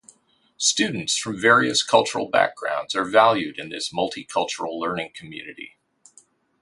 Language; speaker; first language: English; native; English